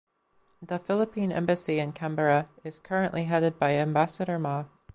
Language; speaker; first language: English; native; English